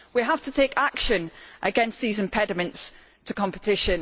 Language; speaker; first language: English; native; English